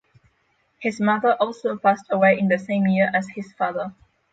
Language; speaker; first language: English; non-native, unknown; Polish